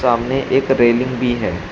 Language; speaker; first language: Hindi; native; Hindi